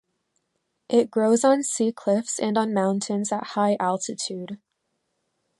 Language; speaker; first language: English; non-native, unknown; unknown